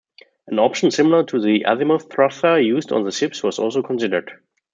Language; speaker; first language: English; non-native, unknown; German